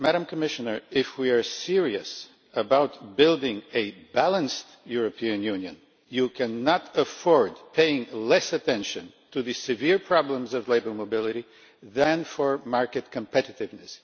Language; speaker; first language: English; non-native, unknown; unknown